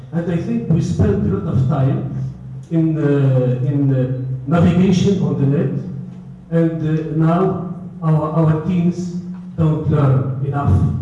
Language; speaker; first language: English; non-native, fluent; Arabic